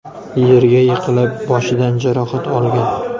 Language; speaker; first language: Uzbek; native; Uzbek